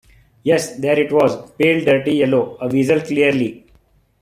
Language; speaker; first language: English; non-native, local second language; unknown